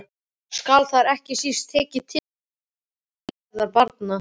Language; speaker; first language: Icelandic; native; Icelandic